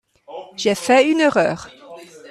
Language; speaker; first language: French; non-native, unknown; German